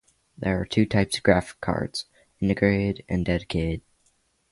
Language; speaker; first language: English; native; English